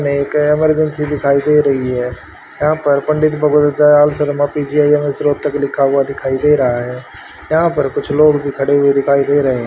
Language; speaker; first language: Hindi; native; Hindi